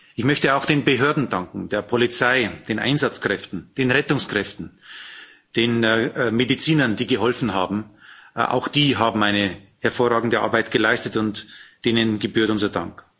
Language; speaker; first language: German; native; German